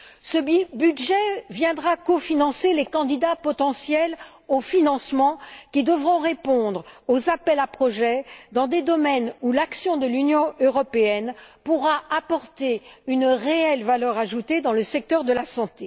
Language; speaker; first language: French; native; French